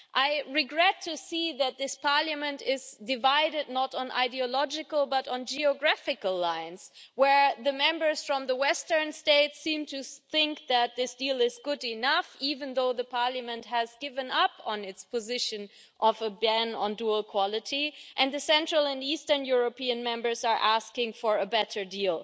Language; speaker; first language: English; non-native, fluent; German